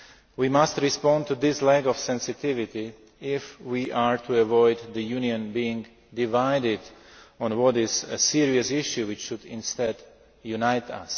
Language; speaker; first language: English; non-native, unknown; Slovak